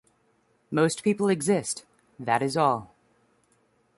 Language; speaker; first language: English; native; English